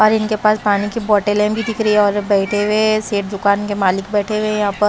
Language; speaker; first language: Hindi; non-native, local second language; Punjabi